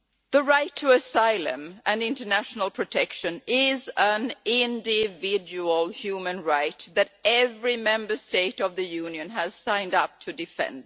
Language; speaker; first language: English; non-native, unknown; Swedish